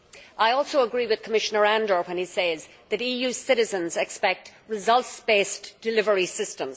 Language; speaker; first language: English; native; English